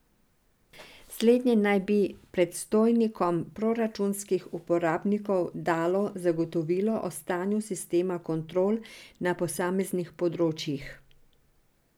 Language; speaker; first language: Slovenian; non-native, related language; Serbian